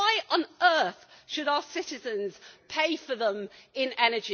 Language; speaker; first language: English; native; English